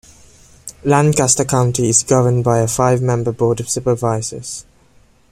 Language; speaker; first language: English; non-native, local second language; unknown